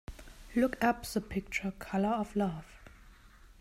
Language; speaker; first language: English; non-native, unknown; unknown